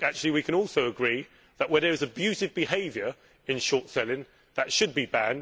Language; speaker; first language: English; native; English